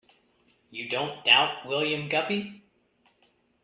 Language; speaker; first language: English; native; English